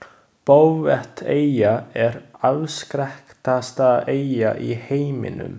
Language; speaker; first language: Icelandic; non-native, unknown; Chinese